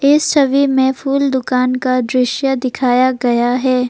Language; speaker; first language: Hindi; non-native, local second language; Assamese